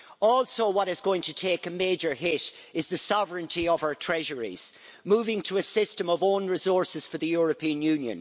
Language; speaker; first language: English; native; English